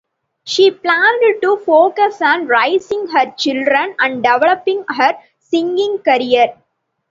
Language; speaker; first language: English; non-native, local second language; Tamil